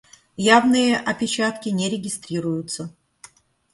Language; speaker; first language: Russian; native; Russian